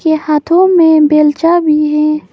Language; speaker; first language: Hindi; non-native, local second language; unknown